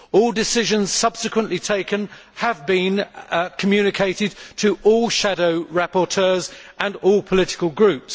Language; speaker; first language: English; native; English